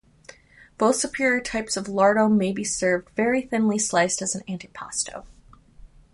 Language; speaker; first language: English; native; English